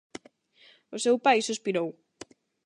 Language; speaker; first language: Galician; non-native, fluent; Spanish